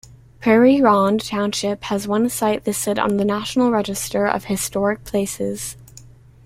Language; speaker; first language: English; native; English